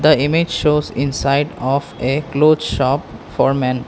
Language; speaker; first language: English; non-native, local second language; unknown